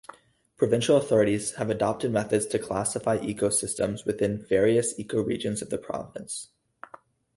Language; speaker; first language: English; native; English